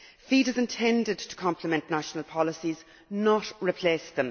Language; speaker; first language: English; native; English